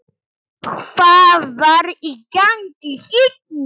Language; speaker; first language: Icelandic; non-native, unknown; Polish